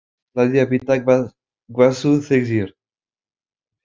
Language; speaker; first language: Icelandic; non-native, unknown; French